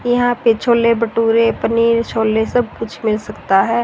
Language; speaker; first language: Hindi; native; Hindi